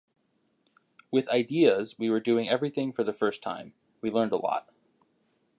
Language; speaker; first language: English; native; English